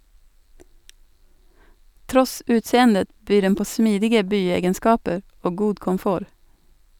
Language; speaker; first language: Norwegian; non-native, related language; Swedish